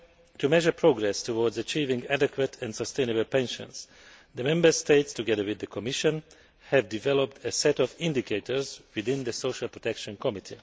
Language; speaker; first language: English; non-native, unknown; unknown